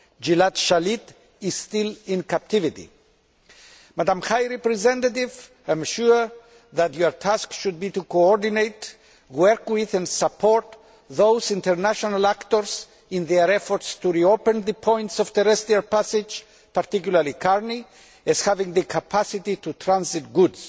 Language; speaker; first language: English; non-native, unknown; Greek